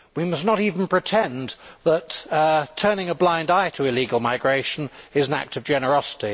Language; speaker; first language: English; native; English